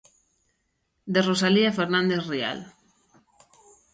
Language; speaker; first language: Galician; native; Galician